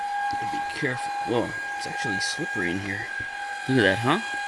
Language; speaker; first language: English; native; English